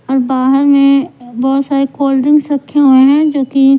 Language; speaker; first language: Hindi; non-native, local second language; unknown